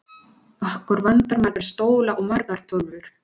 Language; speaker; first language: Icelandic; non-native, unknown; Spanish